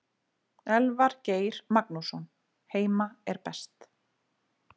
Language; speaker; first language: Icelandic; native; Icelandic